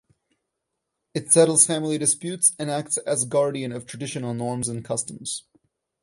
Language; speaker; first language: English; non-native, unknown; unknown